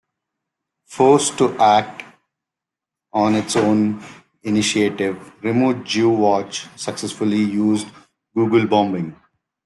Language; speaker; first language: English; native; English